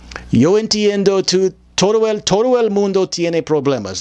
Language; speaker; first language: Spanish; non-native, learner; English